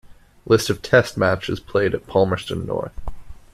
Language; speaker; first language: English; native; English